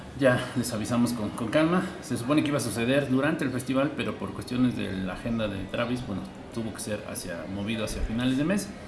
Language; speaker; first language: Spanish; native; Spanish